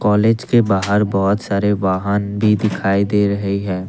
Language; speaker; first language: Hindi; non-native, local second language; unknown